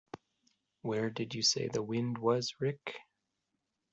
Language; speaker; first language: English; native; English